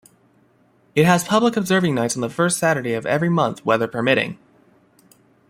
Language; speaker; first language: English; native; English